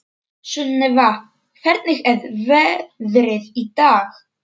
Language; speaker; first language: Icelandic; non-native, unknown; Polish